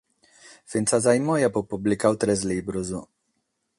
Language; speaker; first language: Sardinian; non-native, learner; Catalan